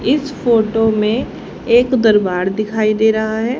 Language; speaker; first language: Hindi; native; Hindi